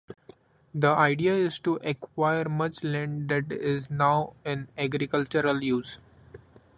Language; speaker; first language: English; non-native, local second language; Marathi